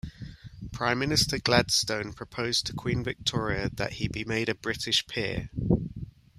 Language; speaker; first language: English; native; English